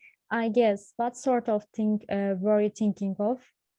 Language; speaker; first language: English; non-native, learner; Turkish